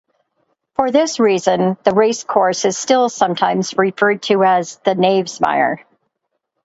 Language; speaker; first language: English; native; English